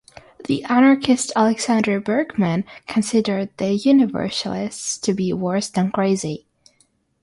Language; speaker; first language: English; non-native, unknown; Russian